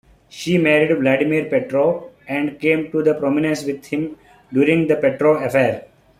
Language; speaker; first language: English; non-native, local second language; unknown